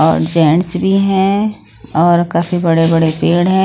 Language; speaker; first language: Hindi; native; Hindi